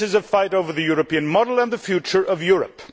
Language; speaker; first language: English; non-native, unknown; Swedish